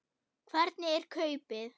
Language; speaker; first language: Icelandic; non-native, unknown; German